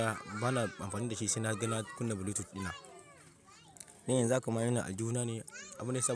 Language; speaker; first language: Hausa; non-native, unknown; Yoruba